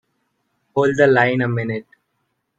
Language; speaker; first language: English; non-native, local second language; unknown